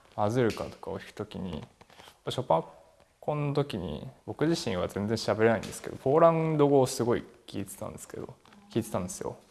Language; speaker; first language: Japanese; native; Japanese